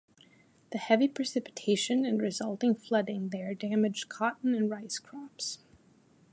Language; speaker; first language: English; native; English